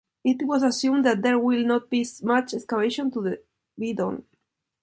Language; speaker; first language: English; non-native, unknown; Spanish